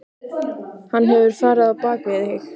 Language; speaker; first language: Icelandic; native; Icelandic